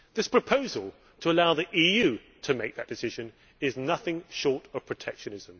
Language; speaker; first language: English; native; English